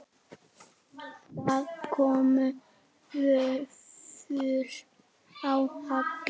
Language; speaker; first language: Icelandic; native; Icelandic